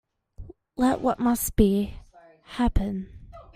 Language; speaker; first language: English; native; English